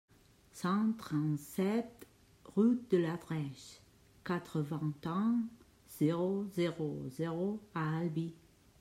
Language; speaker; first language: French; non-native, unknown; Catalan